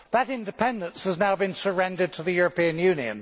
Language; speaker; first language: English; native; English